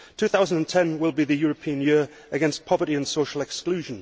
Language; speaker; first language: English; native; English